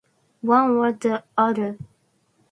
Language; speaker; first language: English; non-native, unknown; Japanese